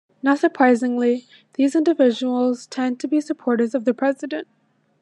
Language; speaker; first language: English; native; English